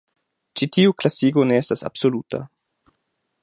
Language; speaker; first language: Esperanto; non-native, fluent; German